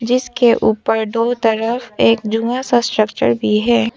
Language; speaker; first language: Hindi; non-native, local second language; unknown